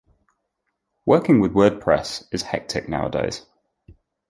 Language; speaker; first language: English; native; English